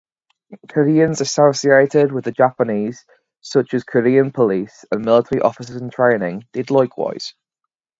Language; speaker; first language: English; native; English